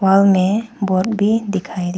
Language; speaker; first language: Hindi; non-native, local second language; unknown